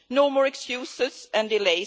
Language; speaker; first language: English; non-native, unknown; Swedish